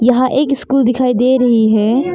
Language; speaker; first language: Hindi; non-native, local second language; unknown